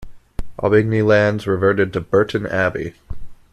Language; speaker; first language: English; native; English